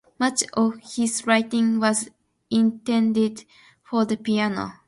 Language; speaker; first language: English; non-native, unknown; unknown